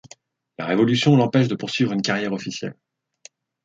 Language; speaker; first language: French; native; French